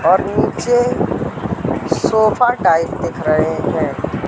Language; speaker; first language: Hindi; native; Hindi